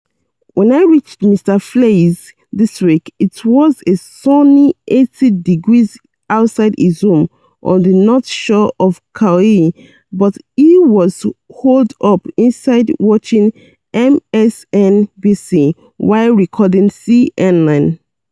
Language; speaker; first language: English; non-native, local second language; Yoruba